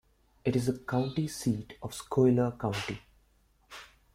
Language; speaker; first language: English; non-native, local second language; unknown